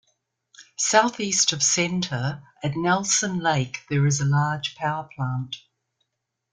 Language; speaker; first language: English; native; English